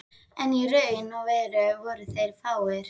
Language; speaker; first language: Icelandic; native; Icelandic